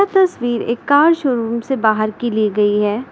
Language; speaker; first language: Hindi; native; Hindi